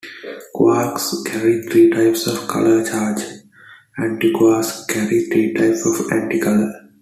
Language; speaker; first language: English; non-native, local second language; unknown